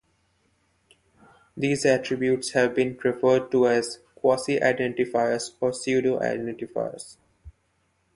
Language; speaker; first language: English; non-native, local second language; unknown